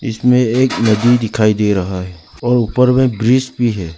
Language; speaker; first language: Hindi; non-native, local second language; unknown